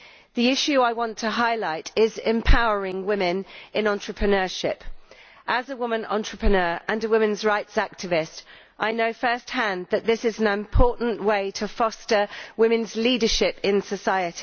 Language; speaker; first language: English; native; English